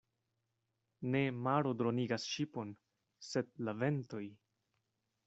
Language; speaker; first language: Esperanto; non-native, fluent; Spanish